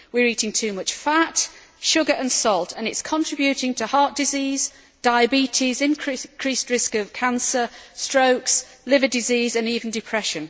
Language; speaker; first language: English; native; English